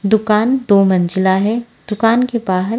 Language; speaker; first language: Hindi; non-native, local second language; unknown